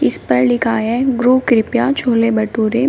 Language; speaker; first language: Hindi; native; Hindi